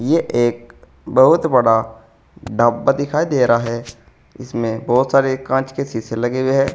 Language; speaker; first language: Hindi; native; Hindi